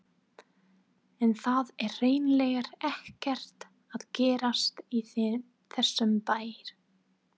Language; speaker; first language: Icelandic; non-native, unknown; English